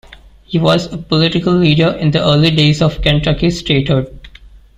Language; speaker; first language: English; non-native, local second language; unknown